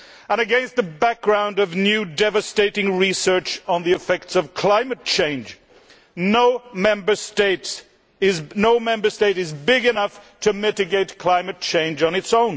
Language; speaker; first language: English; non-native, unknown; Swedish